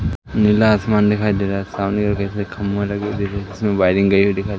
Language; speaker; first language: Hindi; native; Hindi